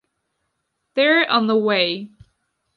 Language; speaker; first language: English; non-native, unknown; Georgian